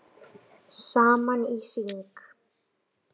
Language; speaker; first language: Icelandic; native; Icelandic